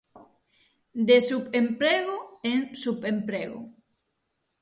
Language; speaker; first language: Galician; native; Galician